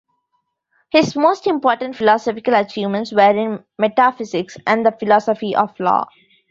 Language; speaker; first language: English; non-native, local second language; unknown